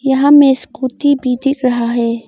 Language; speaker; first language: Hindi; non-native, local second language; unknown